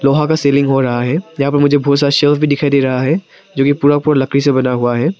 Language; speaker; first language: Hindi; non-native, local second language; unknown